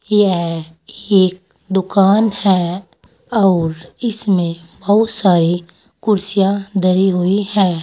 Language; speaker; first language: Hindi; native; Hindi